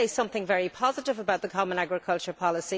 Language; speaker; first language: English; native; English